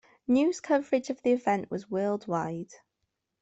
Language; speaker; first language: English; non-native, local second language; Welsh